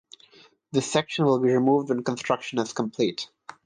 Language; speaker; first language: English; non-native, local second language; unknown